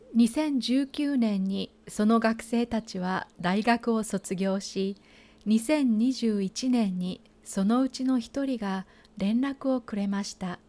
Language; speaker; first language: Japanese; native; Japanese